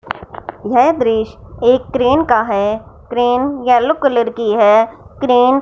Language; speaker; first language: Hindi; non-native, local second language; Punjabi